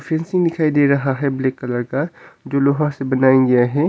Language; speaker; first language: Hindi; non-native, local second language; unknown